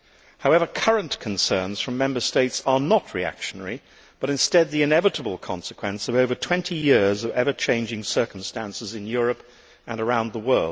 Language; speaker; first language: English; native; English